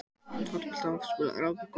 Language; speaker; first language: Icelandic; native; Icelandic